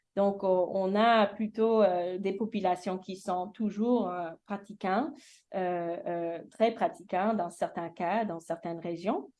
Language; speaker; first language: French; early bilingual, heritage; English